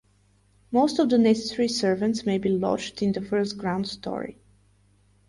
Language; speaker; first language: English; non-native, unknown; Bulgarian